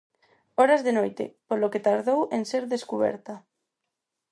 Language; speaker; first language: Galician; non-native, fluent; Spanish